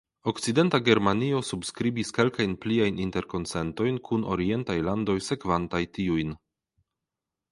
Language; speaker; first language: Esperanto; non-native, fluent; Polish